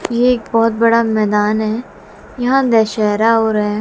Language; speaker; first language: Hindi; native; Hindi